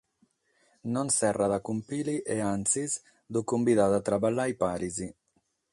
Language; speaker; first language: Sardinian; non-native, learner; Catalan